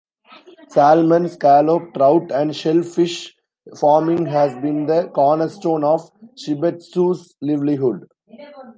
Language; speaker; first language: English; non-native, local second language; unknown